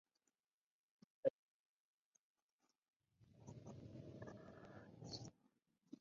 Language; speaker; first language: English; non-native, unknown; Spanish